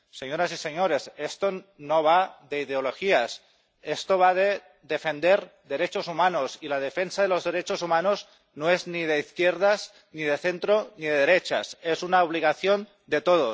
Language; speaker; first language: Spanish; non-native, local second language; Catalan